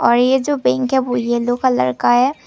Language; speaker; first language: Hindi; non-native, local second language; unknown